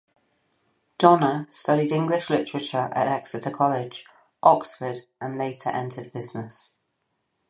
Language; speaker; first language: English; native; English